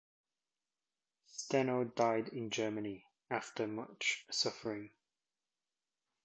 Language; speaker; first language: English; native; English